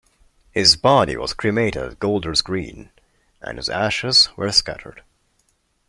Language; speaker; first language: English; non-native, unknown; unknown